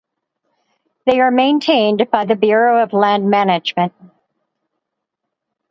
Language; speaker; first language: English; native; English